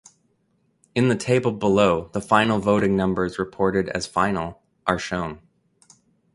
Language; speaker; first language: English; native; English